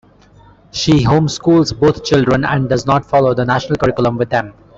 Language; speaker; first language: English; non-native, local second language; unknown